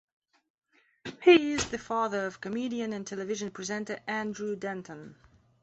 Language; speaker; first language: English; non-native, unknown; Belarusian